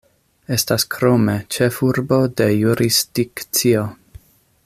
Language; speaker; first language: Esperanto; non-native, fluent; English